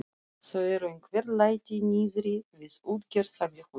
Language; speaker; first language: Icelandic; non-native, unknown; Russian